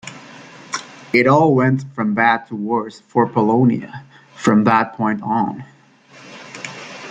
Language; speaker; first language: English; native; English